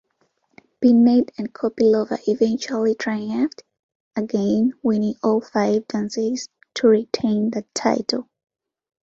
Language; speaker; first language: English; non-native, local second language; Ganda